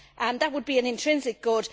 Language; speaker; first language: English; native; English